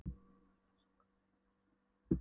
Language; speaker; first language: Icelandic; non-native, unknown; Polish